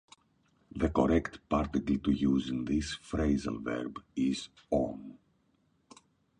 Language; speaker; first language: English; non-native, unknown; Greek